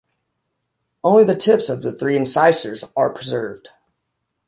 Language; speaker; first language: English; native; English